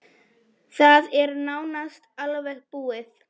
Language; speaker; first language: Icelandic; non-native, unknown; Polish